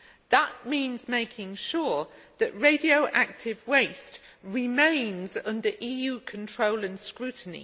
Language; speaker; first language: English; native; English